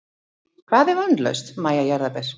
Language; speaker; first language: Icelandic; native; Icelandic